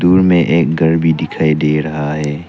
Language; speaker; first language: Hindi; non-native, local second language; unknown